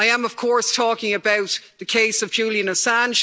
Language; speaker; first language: English; native; English